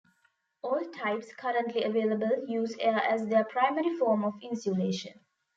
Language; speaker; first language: English; non-native, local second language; Tamil